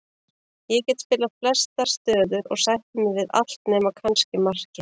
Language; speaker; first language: Icelandic; native; Icelandic